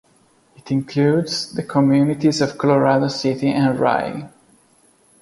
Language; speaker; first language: English; non-native, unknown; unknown